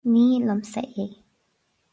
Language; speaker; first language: Irish; non-native, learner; English